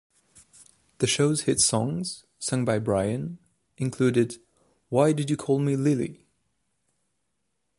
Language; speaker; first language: English; non-native, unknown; French